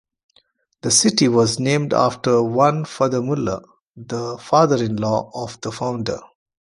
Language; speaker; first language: English; non-native, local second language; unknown